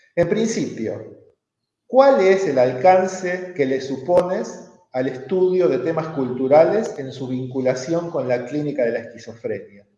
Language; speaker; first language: Spanish; native; Spanish